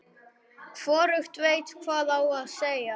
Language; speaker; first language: Icelandic; non-native, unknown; German